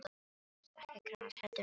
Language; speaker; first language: Icelandic; non-native, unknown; Filipino